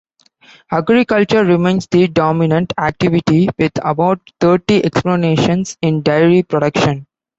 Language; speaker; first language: English; non-native, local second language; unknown